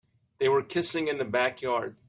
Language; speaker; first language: English; native; English